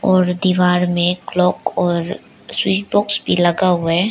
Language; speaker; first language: Hindi; early bilingual, other home language; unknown